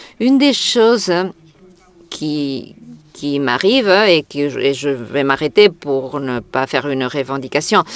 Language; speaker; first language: French; non-native, fluent; Catalan